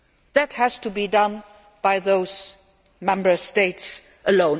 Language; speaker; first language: English; non-native, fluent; Luxembourgish